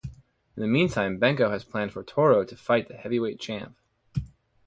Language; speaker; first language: English; native; English